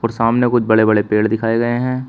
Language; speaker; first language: Hindi; native; Hindi